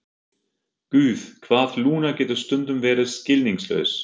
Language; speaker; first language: Icelandic; non-native, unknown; German